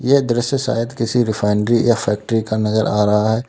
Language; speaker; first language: Hindi; native; Hindi